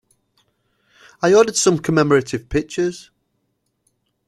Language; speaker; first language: English; native; English